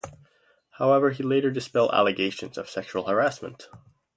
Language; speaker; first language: English; native; English